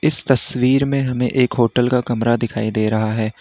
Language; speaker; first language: Hindi; native; Hindi